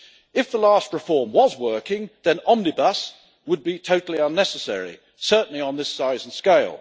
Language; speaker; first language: English; native; English